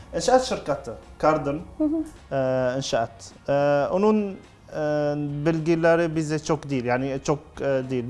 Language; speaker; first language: Turkish; non-native, learner; Arabic